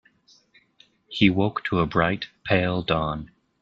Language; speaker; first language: English; native; English